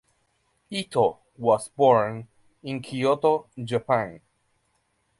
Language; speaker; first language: English; native; English